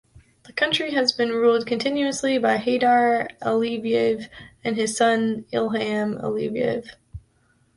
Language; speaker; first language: English; native; English